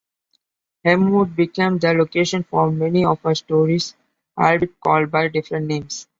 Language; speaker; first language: English; non-native, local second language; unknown